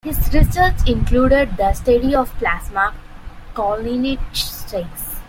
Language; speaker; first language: English; non-native, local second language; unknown